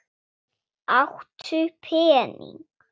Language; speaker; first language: Icelandic; non-native, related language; Swedish